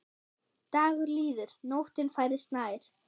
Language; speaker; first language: Icelandic; non-native, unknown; German